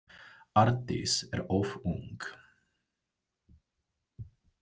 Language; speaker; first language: Icelandic; non-native, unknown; English